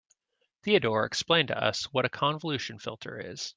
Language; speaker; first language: English; native; English